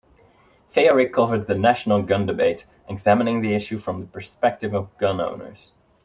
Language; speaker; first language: English; non-native, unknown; Dutch